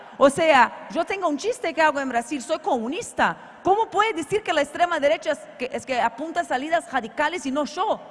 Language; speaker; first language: Spanish; non-native, related language; Portuguese